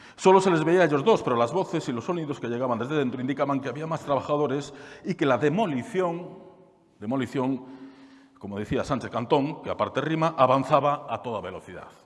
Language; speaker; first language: Spanish; non-native, local second language; Galician